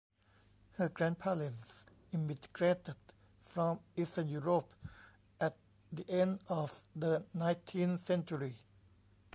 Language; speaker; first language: English; non-native, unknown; Thai